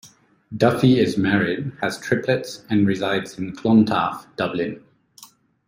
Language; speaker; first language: English; non-native, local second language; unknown